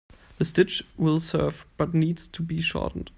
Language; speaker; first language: English; non-native, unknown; German